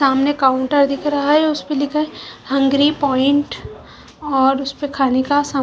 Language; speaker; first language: Hindi; non-native, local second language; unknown